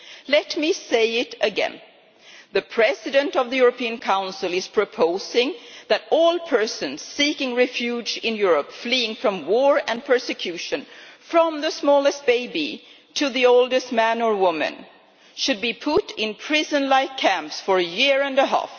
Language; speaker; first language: English; non-native, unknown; Swedish